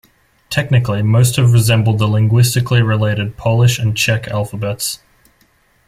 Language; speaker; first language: English; native; English